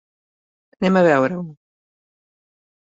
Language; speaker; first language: Catalan; native; Catalan